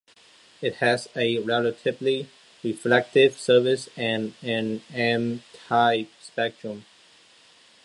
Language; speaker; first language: English; non-native, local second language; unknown